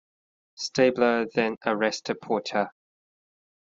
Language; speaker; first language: English; non-native, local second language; Cantonese